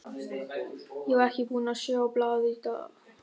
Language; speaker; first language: Icelandic; non-native, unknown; German